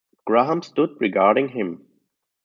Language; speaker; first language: English; non-native, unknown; German